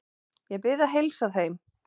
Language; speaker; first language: Icelandic; non-native, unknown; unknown